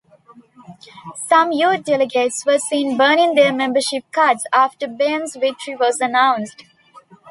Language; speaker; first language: English; non-native, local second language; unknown